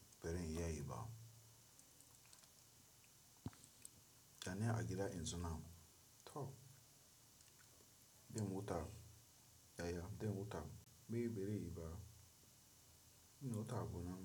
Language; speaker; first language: Hausa; non-native, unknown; Tiv